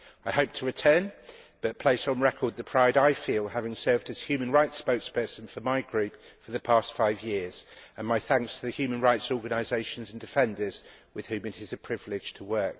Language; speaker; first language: English; native; English